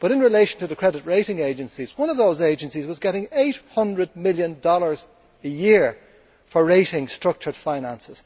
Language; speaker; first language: English; native; English